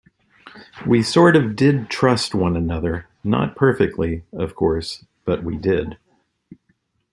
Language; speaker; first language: English; native; English